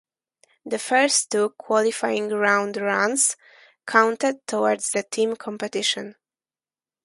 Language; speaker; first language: English; non-native, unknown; Polish